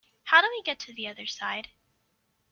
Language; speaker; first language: English; native; English